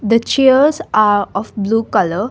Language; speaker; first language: English; non-native, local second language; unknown